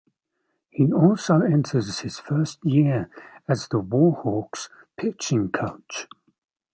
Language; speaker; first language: English; native; English